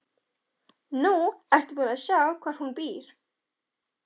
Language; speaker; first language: Icelandic; non-native, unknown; Polish